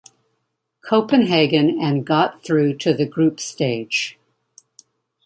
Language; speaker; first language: English; native; English